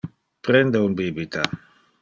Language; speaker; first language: Interlingua; non-native, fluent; Dutch